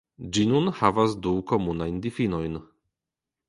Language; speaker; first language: Esperanto; non-native, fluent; Polish